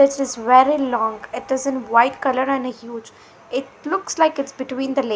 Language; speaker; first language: English; non-native, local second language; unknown